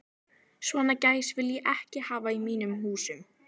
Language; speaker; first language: Icelandic; native; Icelandic